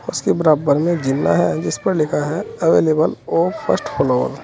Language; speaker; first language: Hindi; native; Hindi